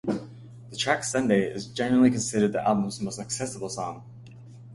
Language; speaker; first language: English; native; English